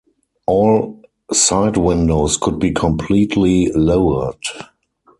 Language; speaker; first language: English; non-native, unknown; German